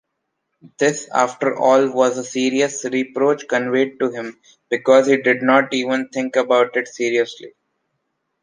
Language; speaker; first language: English; non-native, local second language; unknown